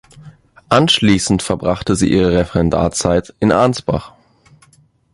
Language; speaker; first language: German; native; German